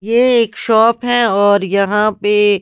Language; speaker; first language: Hindi; non-native, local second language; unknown